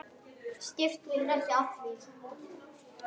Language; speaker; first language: Icelandic; native; Icelandic